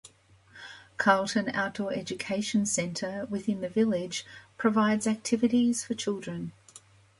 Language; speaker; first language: English; native; English